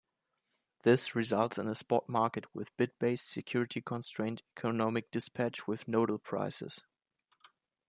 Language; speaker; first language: English; non-native, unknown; German